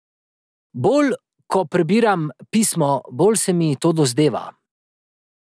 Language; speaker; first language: Slovenian; native; Slovenian